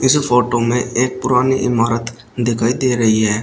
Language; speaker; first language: Hindi; native; Hindi